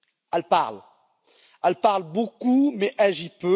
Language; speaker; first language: French; native; French